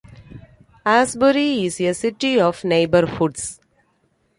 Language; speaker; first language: English; non-native, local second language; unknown